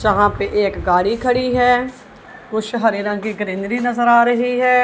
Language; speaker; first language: Hindi; non-native, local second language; Punjabi